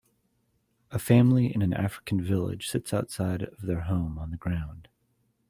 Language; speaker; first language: English; native; English